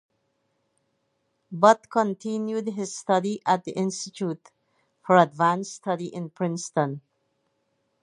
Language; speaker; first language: English; native; English